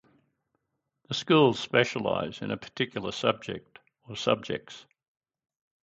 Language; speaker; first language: English; native; English